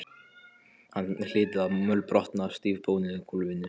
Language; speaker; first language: Icelandic; non-native, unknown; Polish